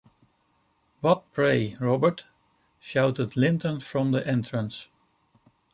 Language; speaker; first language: English; non-native, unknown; Dutch